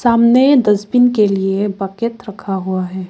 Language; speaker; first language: Hindi; non-native, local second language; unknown